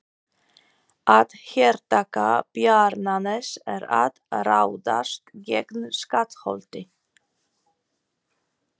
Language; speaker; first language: Icelandic; non-native, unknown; Polish